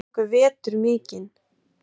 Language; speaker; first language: Icelandic; native; Icelandic